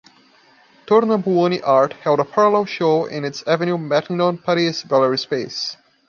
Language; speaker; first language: English; non-native, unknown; Portuguese